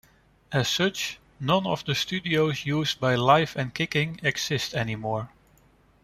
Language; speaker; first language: English; non-native, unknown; Dutch